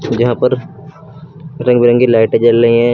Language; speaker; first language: Hindi; native; Hindi